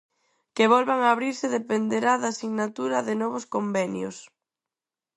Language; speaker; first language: Galician; non-native, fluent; Spanish